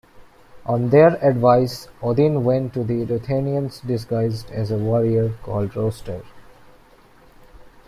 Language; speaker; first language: English; non-native, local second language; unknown